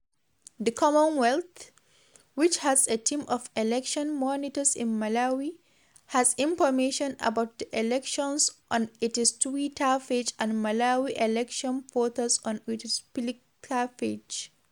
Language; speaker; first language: English; non-native, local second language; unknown